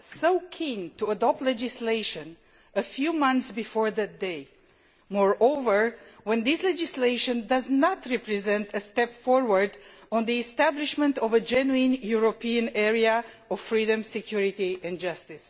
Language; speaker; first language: English; non-native, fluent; Romanian